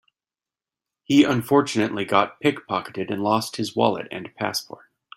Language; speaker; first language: English; native; English